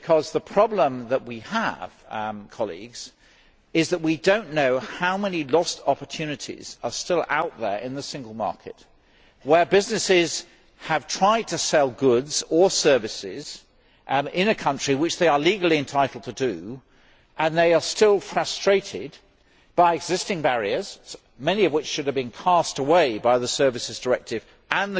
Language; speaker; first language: English; native; English